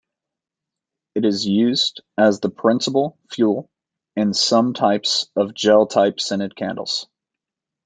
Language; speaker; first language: English; native; English